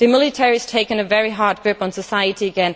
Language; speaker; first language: English; non-native, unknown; German